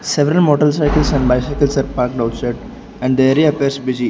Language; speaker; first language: English; non-native, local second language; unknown